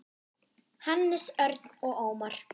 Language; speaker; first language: Icelandic; non-native, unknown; German